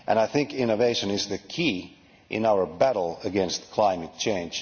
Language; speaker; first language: English; non-native, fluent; Finnish